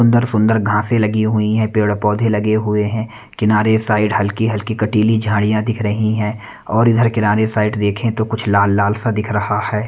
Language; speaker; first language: Hindi; non-native, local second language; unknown